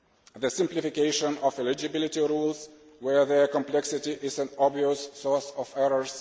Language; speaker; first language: English; non-native, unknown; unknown